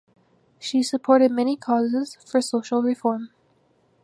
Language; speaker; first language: English; native; English